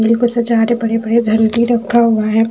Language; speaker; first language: Hindi; non-native, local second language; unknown